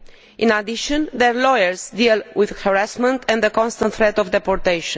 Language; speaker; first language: English; non-native, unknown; Romanian